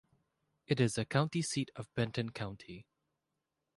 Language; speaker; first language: English; native; English